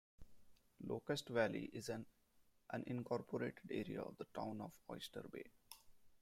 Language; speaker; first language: English; non-native, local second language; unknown